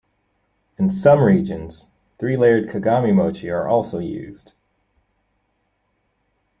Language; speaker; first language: English; native; English